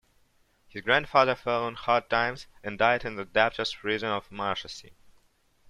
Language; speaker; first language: English; non-native, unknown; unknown